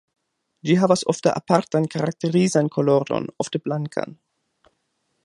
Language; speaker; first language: Esperanto; non-native, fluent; German